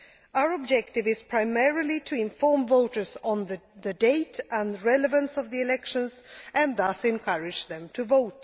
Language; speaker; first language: English; non-native, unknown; Swedish